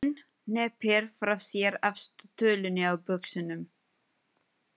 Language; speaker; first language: Icelandic; non-native, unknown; Filipino